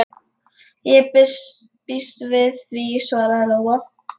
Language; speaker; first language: Icelandic; non-native, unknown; Lithuanian